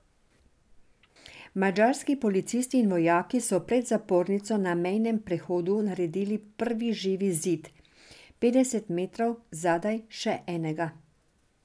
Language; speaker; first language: Slovenian; non-native, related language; Serbian